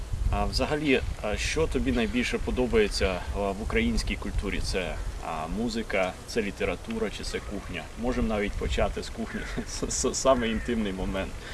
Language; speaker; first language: Ukrainian; native; Ukrainian